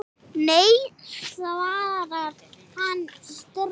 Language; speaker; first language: Icelandic; non-native, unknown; English